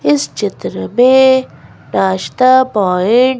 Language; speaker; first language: Hindi; native; Hindi